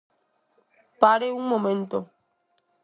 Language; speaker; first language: Galician; non-native, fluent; Spanish